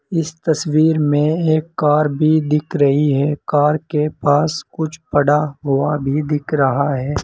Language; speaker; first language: Hindi; native; Hindi